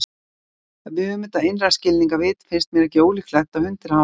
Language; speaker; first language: Icelandic; native; Icelandic